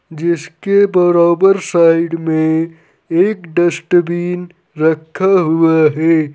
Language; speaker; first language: Hindi; native; Hindi